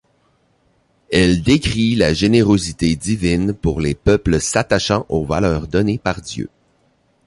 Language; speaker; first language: French; native; French